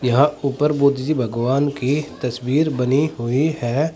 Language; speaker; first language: Hindi; native; Hindi